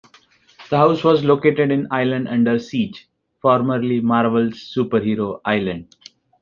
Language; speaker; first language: English; non-native, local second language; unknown